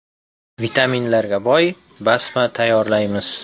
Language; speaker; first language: Uzbek; native; Uzbek